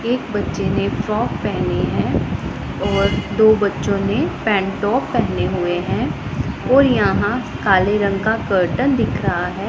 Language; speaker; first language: Hindi; non-native, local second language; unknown